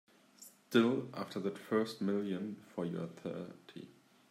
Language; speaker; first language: English; native; English